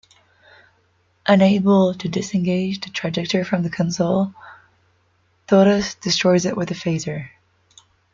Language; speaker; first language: English; non-native, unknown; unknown